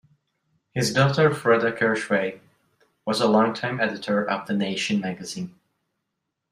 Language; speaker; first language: English; non-native, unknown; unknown